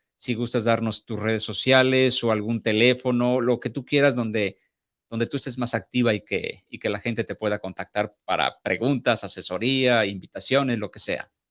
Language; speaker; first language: Spanish; native; Spanish